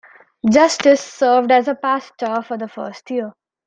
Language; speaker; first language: English; non-native, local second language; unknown